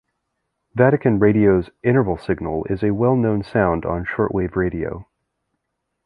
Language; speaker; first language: English; native; English